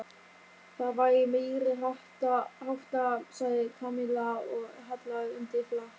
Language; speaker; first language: Icelandic; non-native, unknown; German